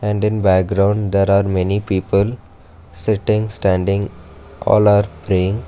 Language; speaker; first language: English; non-native, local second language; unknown